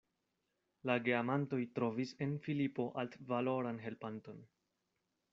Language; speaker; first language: Esperanto; non-native, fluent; Spanish